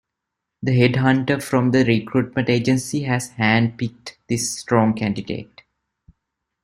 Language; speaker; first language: English; non-native, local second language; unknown